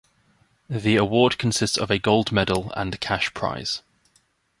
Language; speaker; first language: English; native; English